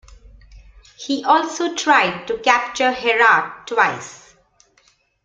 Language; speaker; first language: English; non-native, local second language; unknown